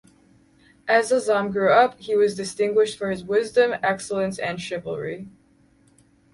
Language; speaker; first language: English; native; English